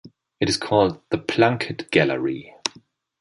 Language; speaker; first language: English; non-native, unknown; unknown